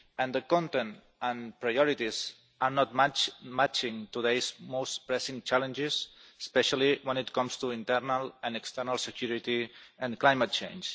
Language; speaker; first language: English; non-native, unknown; Catalan